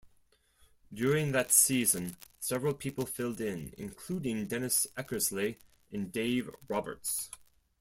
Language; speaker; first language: English; non-native, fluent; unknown